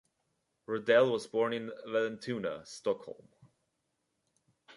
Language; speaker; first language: English; native; English